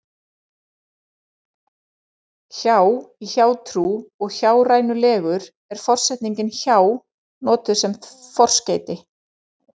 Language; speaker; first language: Icelandic; native; Icelandic